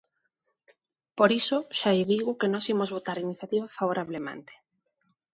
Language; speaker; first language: Galician; non-native, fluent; Spanish